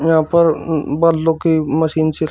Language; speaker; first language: Hindi; native; Hindi